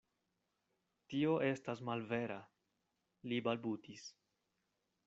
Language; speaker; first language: Esperanto; non-native, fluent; Spanish